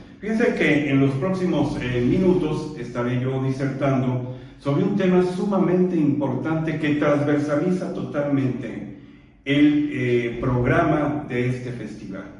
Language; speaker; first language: Spanish; non-native, local second language; Purepecha